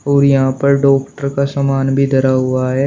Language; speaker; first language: Hindi; native; Hindi